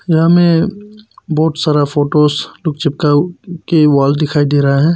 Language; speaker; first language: Hindi; early bilingual, other home language; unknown